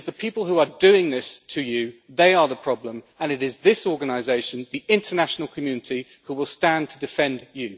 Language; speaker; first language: English; native; English